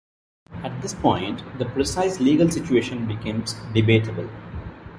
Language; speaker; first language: English; non-native, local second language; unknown